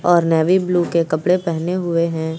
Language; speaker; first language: Hindi; native; Hindi